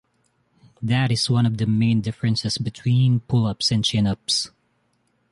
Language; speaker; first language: English; non-native, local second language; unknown